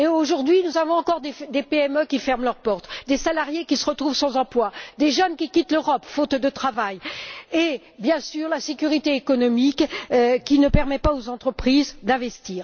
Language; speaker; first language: French; native; French